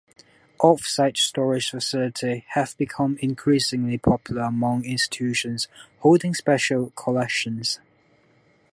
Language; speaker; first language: English; non-native, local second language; Cantonese